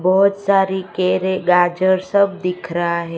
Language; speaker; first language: Hindi; non-native, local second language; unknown